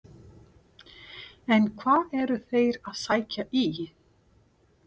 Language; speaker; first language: Icelandic; non-native, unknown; Portuguese